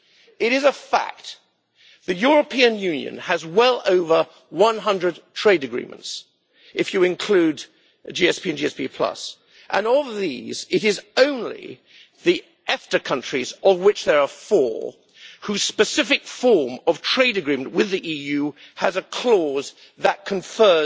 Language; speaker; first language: English; native; English